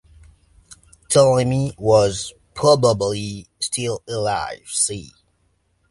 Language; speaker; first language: English; native; English